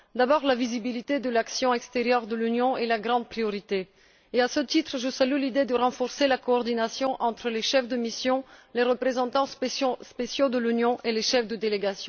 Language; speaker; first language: French; non-native, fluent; Bulgarian